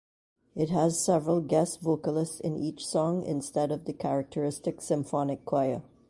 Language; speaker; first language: English; native; English